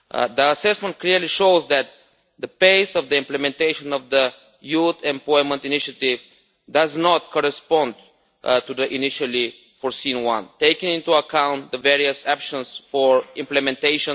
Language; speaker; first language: English; non-native, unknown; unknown